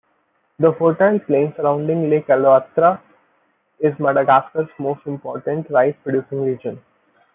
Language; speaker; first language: English; non-native, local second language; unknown